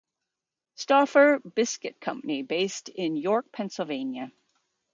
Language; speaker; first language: English; native; English